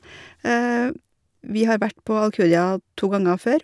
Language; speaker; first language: Norwegian; native; Norwegian